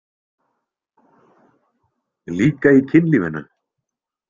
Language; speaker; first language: Icelandic; native; Icelandic